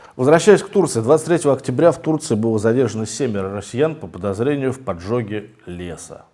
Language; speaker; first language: Russian; native; Russian